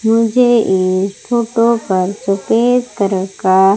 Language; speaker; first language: Hindi; native; Hindi